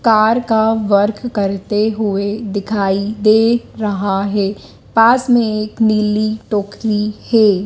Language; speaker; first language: Hindi; native; Hindi